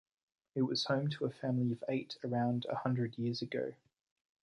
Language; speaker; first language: English; native; English